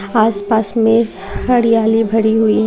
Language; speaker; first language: Hindi; non-native, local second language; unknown